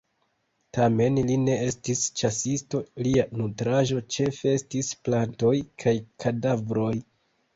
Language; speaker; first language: Esperanto; non-native, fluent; Kinyarwanda